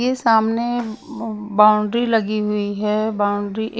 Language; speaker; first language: Hindi; non-native, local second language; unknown